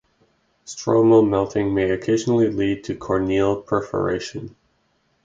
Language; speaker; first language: English; native; English